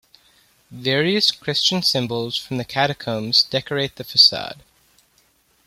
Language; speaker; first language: English; native; English